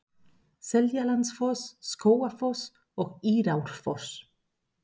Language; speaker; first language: Icelandic; non-native, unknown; Spanish